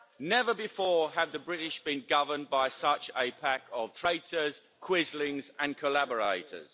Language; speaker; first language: English; native; English